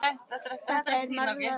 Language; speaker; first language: Icelandic; native; Icelandic